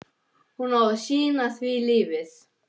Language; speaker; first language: Icelandic; non-native, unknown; English